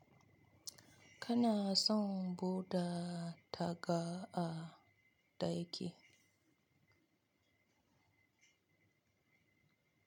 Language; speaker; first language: Hausa; native; Hausa